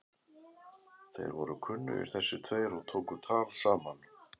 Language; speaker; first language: Icelandic; native; Icelandic